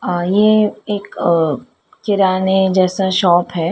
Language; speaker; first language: Hindi; native; Hindi